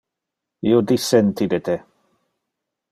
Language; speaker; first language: Interlingua; non-native, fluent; Dutch